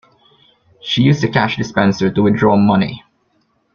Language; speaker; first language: English; non-native, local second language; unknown